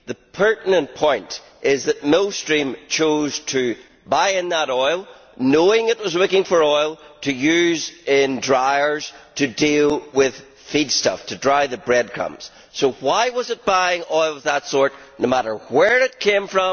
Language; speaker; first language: English; native; English